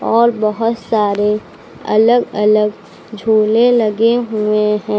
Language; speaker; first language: Hindi; native; Hindi